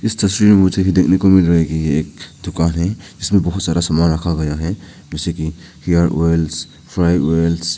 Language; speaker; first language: Hindi; non-native, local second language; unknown